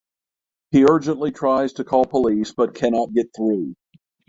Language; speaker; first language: English; native; English